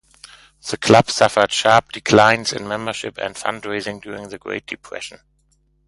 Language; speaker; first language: English; non-native, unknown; German